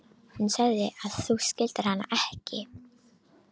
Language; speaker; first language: Icelandic; non-native, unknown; Romanian